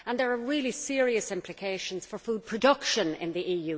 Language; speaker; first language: English; native; English